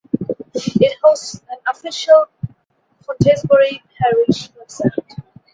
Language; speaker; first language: English; non-native, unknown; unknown